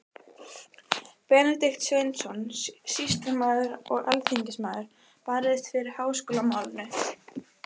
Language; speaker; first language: Icelandic; native; Icelandic